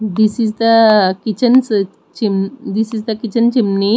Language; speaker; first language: English; non-native, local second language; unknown